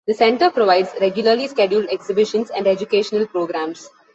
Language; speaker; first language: English; non-native, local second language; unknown